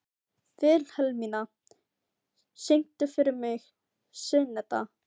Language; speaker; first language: Icelandic; non-native, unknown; Filipino